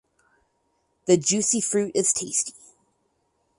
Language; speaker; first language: English; native; English